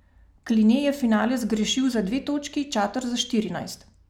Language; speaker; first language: Slovenian; native; Slovenian